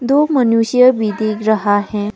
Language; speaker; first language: Hindi; early bilingual, other home language; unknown